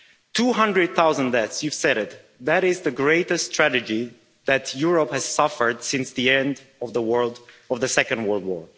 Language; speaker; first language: English; non-native, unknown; Romanian